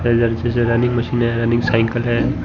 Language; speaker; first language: Hindi; non-native, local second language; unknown